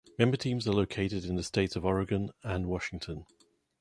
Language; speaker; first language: English; native; English